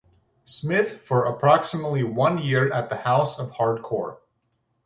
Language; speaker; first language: English; native; English